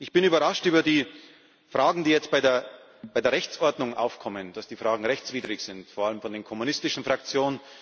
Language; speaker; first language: German; native; German